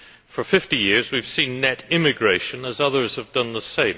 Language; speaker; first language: English; native; English